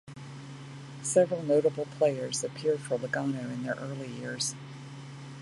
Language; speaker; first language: English; native; English